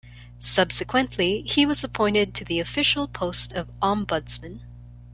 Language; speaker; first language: English; non-native, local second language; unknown